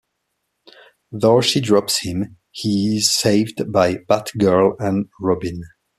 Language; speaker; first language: English; non-native, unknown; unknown